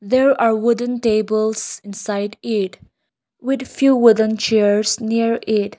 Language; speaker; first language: English; non-native, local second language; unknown